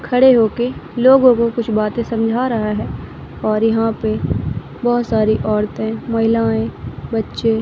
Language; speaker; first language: Hindi; native; Hindi